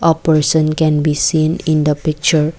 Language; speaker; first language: English; non-native, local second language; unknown